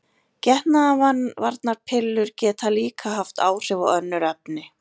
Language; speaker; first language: Icelandic; native; Icelandic